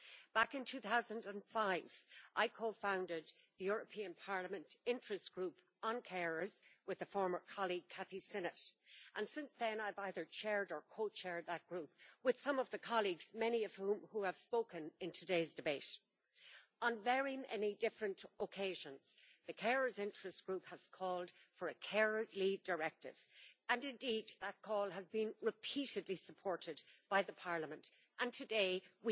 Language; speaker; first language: English; native; English